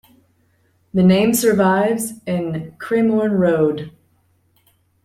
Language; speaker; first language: English; native; English